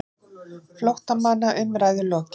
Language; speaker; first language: Icelandic; native; Icelandic